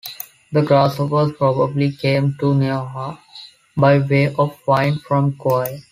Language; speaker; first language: English; non-native, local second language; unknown